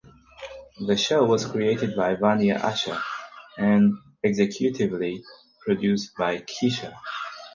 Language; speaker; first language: English; non-native, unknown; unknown